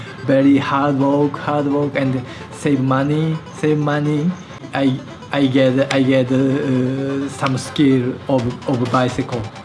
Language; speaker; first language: English; non-native, learner; Japanese